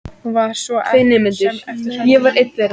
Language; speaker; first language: Icelandic; native; Icelandic